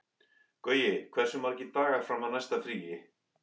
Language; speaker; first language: Icelandic; non-native, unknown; English